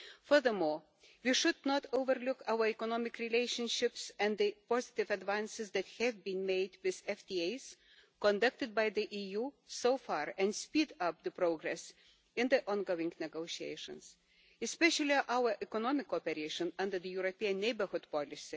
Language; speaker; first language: English; non-native, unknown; Lithuanian